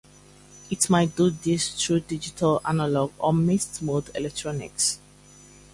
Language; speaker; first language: English; native; English